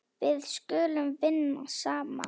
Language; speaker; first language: Icelandic; non-native, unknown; Slovak